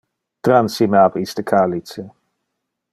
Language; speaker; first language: Interlingua; non-native, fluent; Dutch